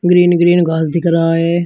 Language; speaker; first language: Hindi; native; Hindi